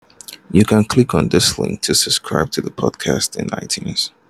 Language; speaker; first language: English; non-native, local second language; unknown